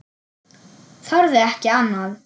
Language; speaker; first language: Icelandic; non-native, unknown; German